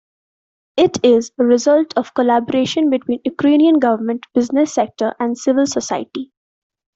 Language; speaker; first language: English; non-native, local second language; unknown